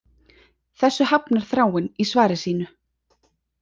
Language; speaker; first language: Icelandic; native; Icelandic